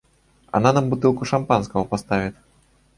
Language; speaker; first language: Russian; native; Russian